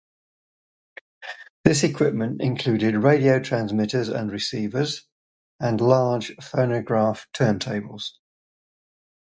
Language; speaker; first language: English; native; English